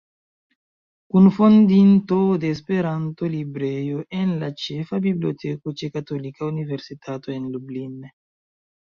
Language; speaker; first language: Esperanto; non-native, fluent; Chinese